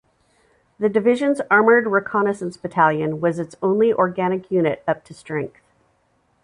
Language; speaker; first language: English; native; English